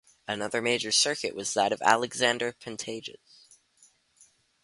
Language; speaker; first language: English; native; English